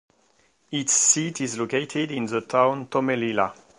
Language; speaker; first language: English; non-native, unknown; French